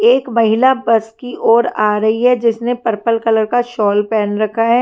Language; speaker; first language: Hindi; non-native, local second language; Punjabi